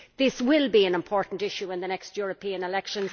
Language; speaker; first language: English; native; English